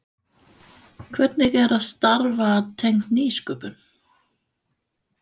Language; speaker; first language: Icelandic; non-native, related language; Danish